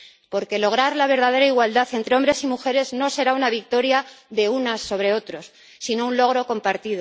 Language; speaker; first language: Spanish; native; Spanish